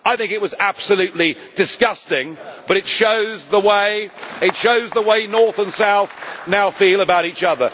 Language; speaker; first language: English; native; English